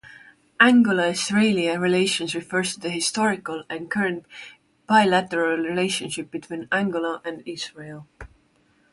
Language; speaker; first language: English; non-native, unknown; Estonian